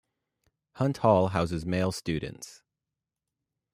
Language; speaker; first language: English; native; English